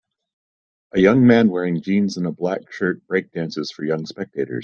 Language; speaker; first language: English; native; English